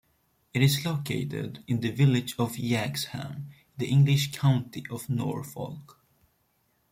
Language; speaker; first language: English; non-native, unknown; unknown